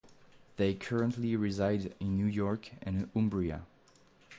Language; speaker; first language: English; non-native, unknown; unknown